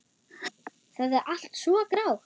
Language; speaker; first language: Icelandic; non-native, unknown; German